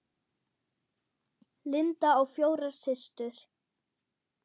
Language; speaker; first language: Icelandic; non-native, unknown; German